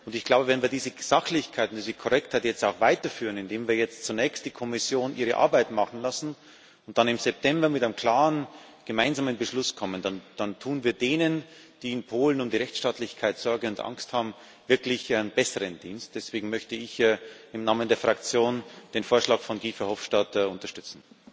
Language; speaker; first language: German; native; German